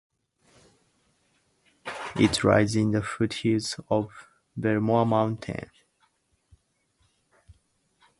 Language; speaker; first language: English; native; English